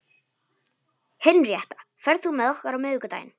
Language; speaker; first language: Icelandic; non-native, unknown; Polish